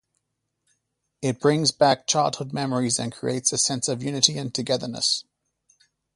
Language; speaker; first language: English; native; English